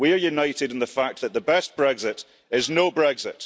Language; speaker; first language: English; early bilingual, heritage; English